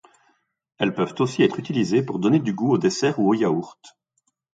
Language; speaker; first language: French; native; French